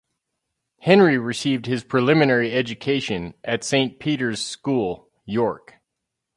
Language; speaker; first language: English; native; English